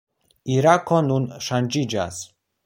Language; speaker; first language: Esperanto; non-native, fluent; Polish